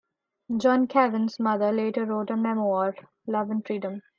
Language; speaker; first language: English; non-native, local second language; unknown